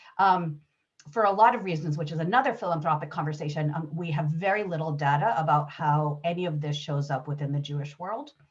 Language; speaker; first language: English; early bilingual, other home language; Hebrew